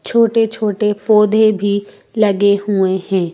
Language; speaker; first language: Hindi; native; Hindi